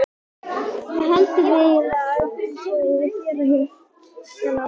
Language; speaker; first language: Icelandic; native; Icelandic